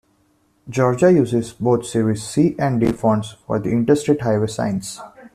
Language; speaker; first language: English; non-native, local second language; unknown